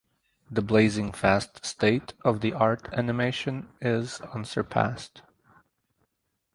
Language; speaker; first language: English; native; English